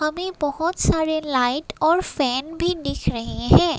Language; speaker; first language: Hindi; non-native, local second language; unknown